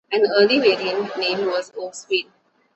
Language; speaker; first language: English; non-native, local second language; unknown